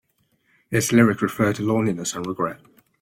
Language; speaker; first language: English; native; English